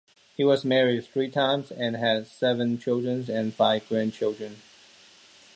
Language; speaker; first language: English; non-native, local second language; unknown